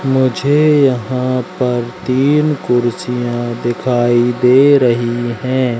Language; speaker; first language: Hindi; native; Hindi